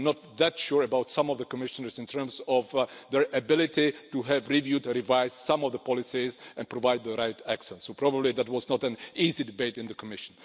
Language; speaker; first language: English; non-native, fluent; Czech